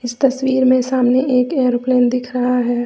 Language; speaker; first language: Hindi; native; Hindi